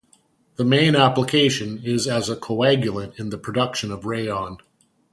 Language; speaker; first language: English; native; English